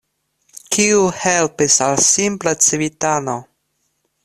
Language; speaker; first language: Esperanto; non-native, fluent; Russian